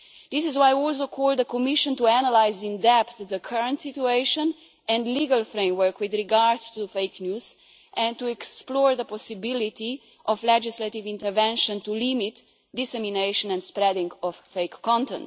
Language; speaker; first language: English; non-native, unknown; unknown